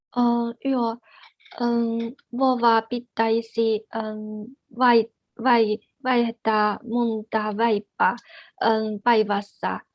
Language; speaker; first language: Finnish; non-native, learner; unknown